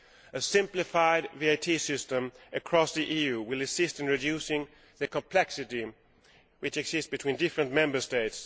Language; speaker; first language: English; non-native, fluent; Swedish